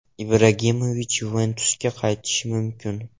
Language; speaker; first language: Uzbek; non-native, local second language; Russian